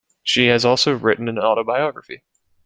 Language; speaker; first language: English; native; English